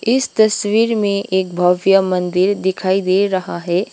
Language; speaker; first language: Hindi; non-native, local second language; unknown